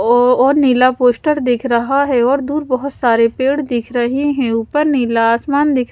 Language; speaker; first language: Hindi; non-native, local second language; Punjabi